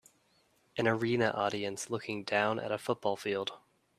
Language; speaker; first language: English; native; English